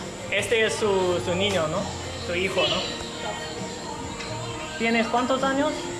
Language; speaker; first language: Spanish; non-native, learner; English